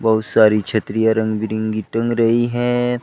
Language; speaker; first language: Hindi; native; Hindi